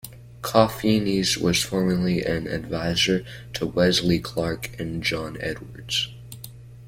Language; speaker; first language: English; native; English